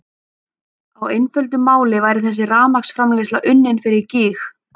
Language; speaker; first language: Icelandic; native; Icelandic